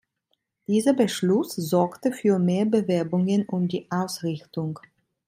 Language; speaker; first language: German; non-native, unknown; Italian